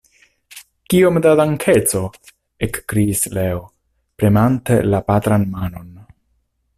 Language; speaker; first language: Esperanto; non-native, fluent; Italian